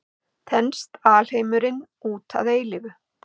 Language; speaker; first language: Icelandic; native; Icelandic